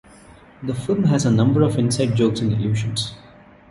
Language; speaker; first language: English; non-native, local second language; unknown